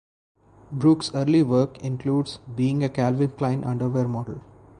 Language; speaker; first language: English; non-native, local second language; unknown